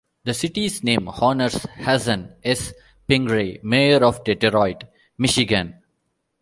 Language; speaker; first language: English; non-native, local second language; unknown